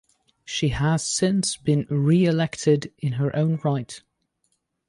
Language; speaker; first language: English; native; English